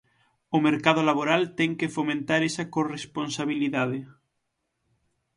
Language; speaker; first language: Galician; native; Galician